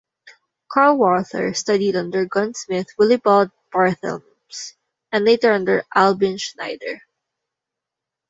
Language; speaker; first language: English; non-native, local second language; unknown